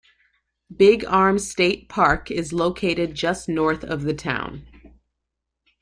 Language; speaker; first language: English; native; English